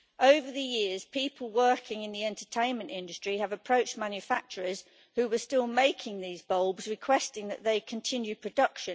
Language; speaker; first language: English; native; English